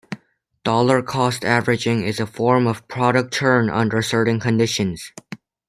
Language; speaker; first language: English; native; English